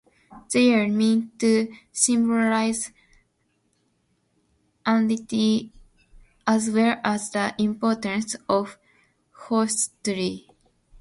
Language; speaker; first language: English; non-native, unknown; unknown